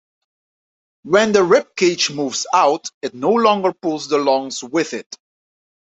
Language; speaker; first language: English; non-native, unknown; Dutch